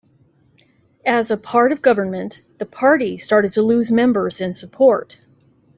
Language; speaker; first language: English; native; English